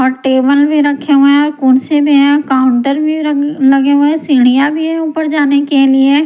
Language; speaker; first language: Hindi; non-native, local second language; Punjabi